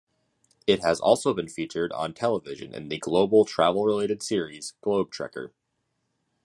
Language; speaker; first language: English; native; English